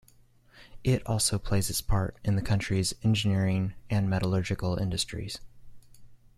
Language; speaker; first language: English; native; English